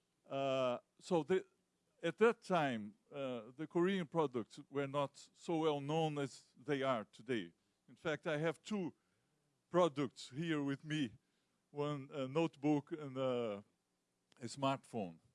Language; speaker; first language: English; non-native, fluent; Portuguese